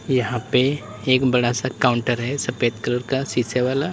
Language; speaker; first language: Hindi; native; Hindi